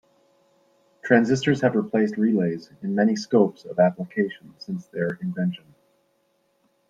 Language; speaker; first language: English; native; English